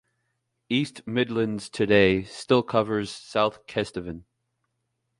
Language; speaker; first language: English; native; English